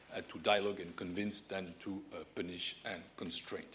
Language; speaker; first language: English; non-native, fluent; French